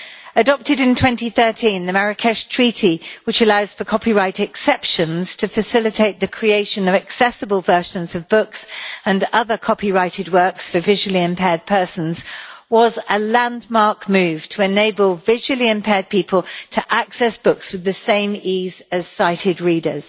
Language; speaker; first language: English; native; English